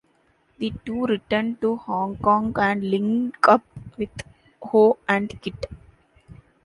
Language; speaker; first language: English; non-native, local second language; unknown